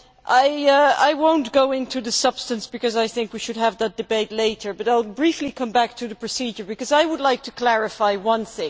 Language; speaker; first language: English; non-native, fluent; Dutch